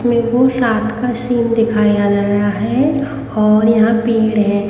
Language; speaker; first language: Hindi; native; Hindi